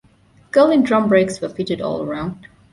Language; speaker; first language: English; non-native, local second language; Divehi